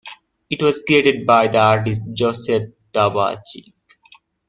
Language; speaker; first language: English; native; English